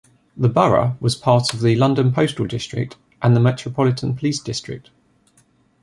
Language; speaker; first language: English; native; English